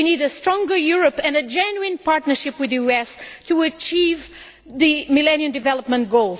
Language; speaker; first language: English; non-native, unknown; Portuguese